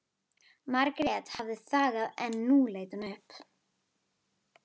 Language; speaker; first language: Icelandic; native; Icelandic